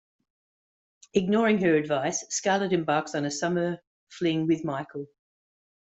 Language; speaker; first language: English; native; English